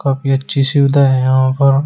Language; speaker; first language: Hindi; native; Hindi